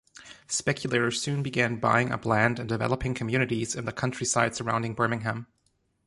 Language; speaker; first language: English; non-native, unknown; German